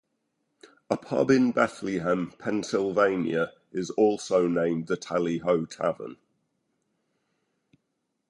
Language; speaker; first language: English; native; English